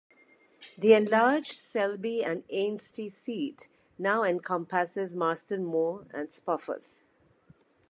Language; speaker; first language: English; non-native, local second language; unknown